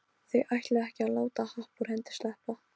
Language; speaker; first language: Icelandic; non-native, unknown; Polish